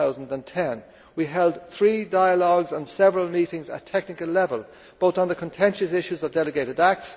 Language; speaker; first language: English; native; English